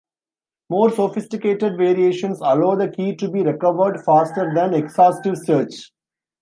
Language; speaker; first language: English; non-native, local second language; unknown